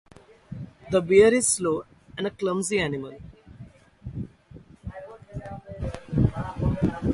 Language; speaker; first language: English; non-native, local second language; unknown